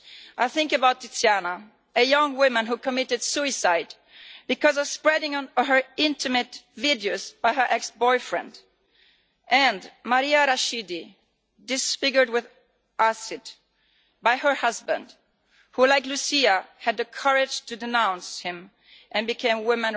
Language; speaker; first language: English; non-native, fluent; Italian